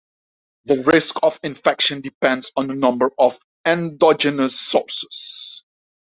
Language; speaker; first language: English; non-native, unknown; Dutch